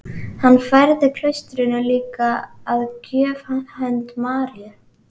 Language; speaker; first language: Icelandic; native; Icelandic